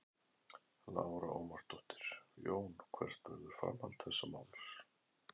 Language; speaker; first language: Icelandic; native; Icelandic